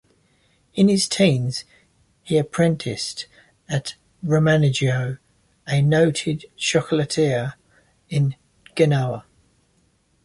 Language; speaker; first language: English; native; English